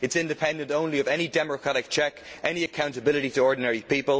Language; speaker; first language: English; native; English